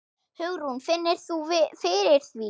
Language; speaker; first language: Icelandic; non-native, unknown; German